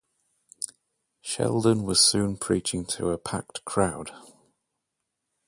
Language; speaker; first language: English; native; English